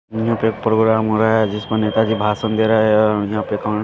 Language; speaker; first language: Hindi; non-native, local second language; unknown